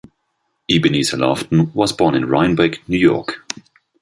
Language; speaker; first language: English; non-native, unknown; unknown